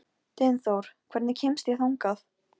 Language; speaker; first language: Icelandic; non-native, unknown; Polish